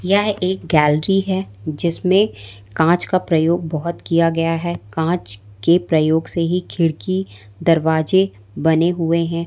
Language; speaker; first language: Hindi; native; Hindi